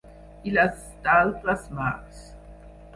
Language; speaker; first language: Catalan; non-native, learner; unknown